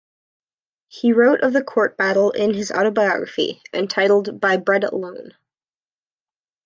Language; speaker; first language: English; native; English